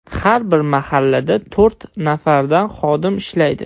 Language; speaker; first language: Uzbek; non-native, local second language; Russian